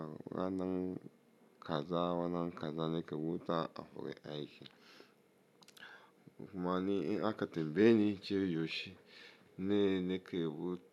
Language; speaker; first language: Hausa; non-native, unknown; Yoruba